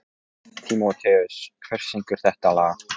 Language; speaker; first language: Icelandic; non-native, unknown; Polish